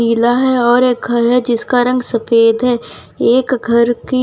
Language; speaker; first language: Hindi; non-native, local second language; Gujarati